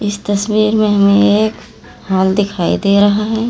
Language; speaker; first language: Hindi; native; Hindi